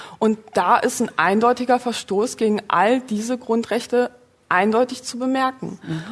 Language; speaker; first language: German; early bilingual, other home language; Polish